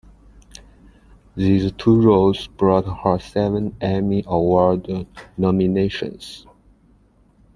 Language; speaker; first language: English; non-native, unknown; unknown